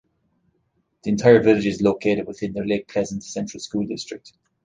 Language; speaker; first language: English; native; English